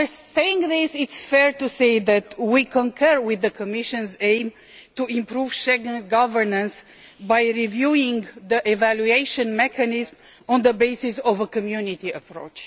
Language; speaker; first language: English; non-native, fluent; Romanian